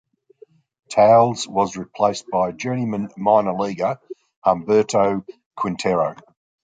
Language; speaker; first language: English; native; English